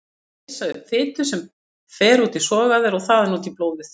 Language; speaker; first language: Icelandic; native; Icelandic